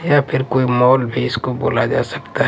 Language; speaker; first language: Hindi; non-native, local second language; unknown